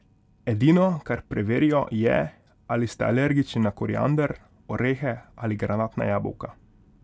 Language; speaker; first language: Slovenian; non-native, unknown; Hungarian